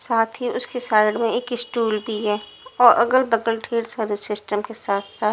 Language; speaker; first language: Hindi; non-native, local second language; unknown